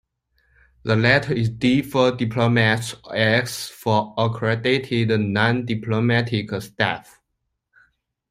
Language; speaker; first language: English; non-native, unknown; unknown